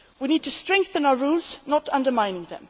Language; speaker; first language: English; non-native, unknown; Swedish